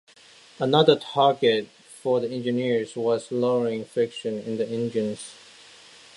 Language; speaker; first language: English; non-native, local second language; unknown